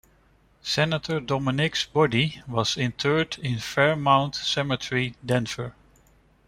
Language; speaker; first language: English; non-native, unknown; Dutch